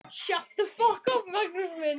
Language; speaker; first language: Icelandic; non-native, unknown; Chinese